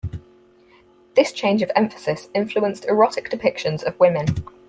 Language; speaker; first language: English; native; English